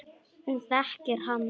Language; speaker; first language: Icelandic; non-native, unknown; Polish